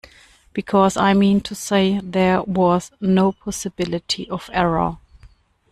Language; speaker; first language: English; non-native, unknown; German